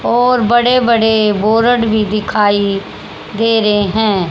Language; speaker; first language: Hindi; native; Hindi